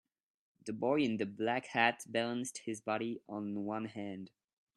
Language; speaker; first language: English; non-native, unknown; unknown